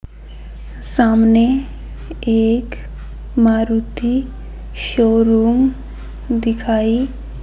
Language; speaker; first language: Hindi; native; Hindi